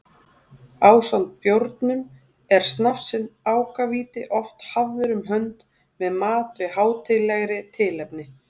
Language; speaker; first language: Icelandic; native; Icelandic